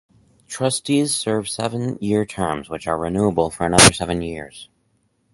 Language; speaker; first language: English; native; English